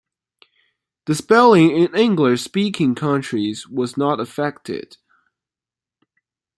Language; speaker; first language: English; non-native, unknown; Chinese